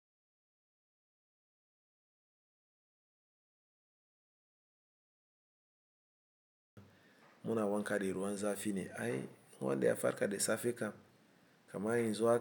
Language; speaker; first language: Hausa; non-native, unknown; Igbo